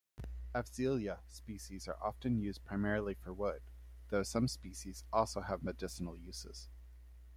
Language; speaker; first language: English; native; English